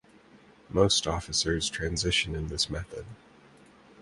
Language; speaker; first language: English; native; English